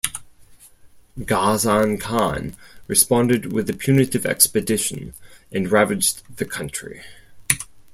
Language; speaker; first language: English; non-native, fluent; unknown